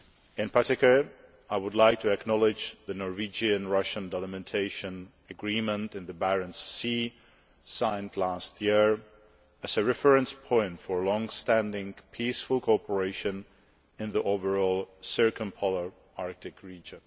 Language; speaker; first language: English; non-native, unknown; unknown